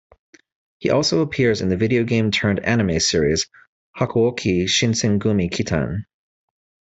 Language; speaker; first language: English; native; English